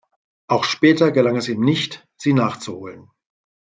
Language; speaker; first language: German; native; German